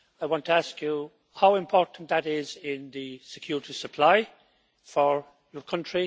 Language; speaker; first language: English; native; English